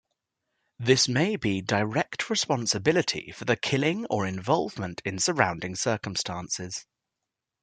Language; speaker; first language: English; native; English